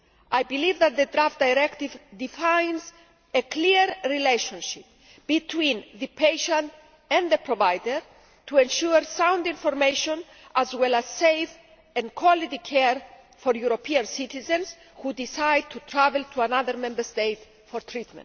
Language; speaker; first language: English; non-native, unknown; Greek